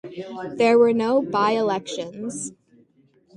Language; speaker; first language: English; native; English